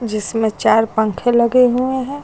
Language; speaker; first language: Hindi; native; Hindi